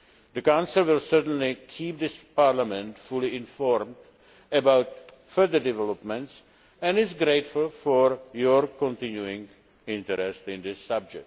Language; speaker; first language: English; non-native, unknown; Czech